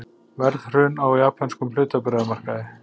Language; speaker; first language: Icelandic; native; Icelandic